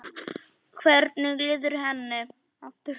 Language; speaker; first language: Icelandic; non-native, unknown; Polish